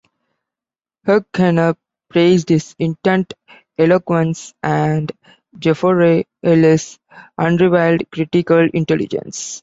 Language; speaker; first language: English; non-native, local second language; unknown